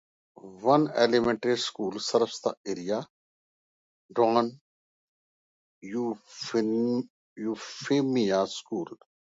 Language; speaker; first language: English; non-native, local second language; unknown